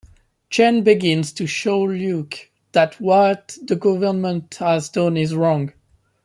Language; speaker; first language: English; non-native, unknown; French